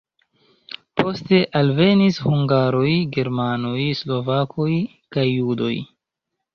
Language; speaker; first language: Esperanto; non-native, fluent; Chinese